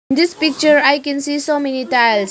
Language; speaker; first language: English; non-native, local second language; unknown